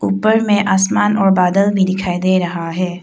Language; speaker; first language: Hindi; non-native, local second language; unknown